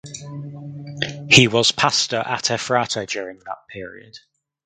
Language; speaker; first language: English; native; English